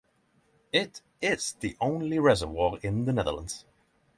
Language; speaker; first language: English; non-native, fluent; Norwegian